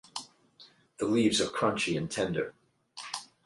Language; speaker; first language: English; native; English